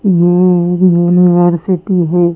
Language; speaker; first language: Hindi; native; Hindi